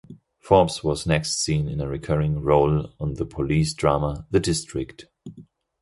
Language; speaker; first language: English; non-native, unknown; German